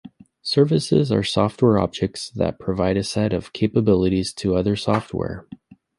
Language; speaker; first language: English; native; English